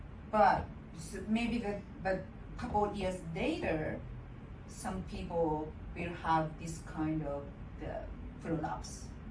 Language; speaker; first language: English; non-native, fluent; Japanese